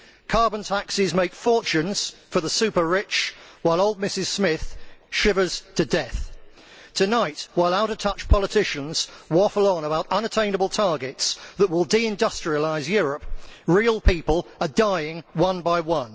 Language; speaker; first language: English; native; English